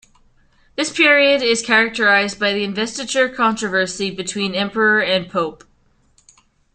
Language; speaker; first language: English; native; English